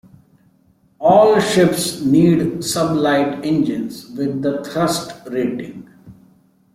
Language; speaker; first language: English; non-native, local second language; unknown